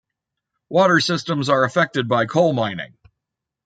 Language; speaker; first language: English; native; English